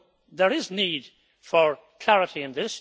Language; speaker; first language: English; native; English